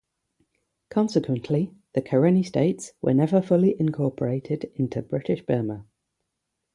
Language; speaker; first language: English; native; English